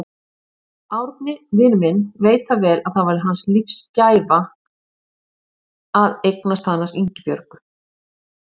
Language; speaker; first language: Icelandic; native; Icelandic